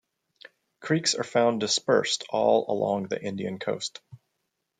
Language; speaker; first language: English; native; English